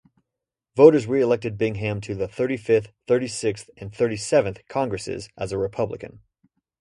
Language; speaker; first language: English; native; English